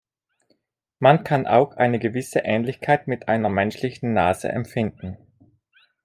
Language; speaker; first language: German; non-native, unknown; Italian